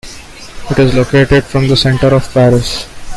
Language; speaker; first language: English; non-native, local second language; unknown